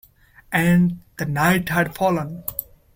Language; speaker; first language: English; non-native, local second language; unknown